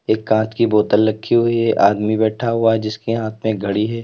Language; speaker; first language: Hindi; native; Hindi